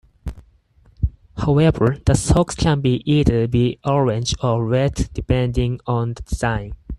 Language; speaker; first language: English; non-native, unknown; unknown